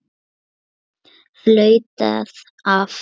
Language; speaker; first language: Icelandic; non-native, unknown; Lithuanian